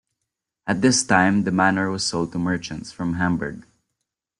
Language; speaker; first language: English; non-native, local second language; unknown